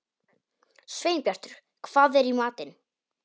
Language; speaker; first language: Icelandic; non-native, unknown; Polish